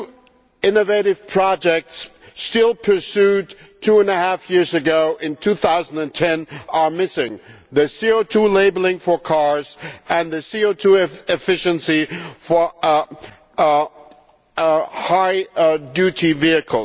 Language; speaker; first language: English; non-native, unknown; German